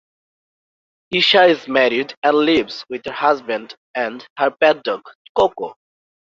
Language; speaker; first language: English; non-native, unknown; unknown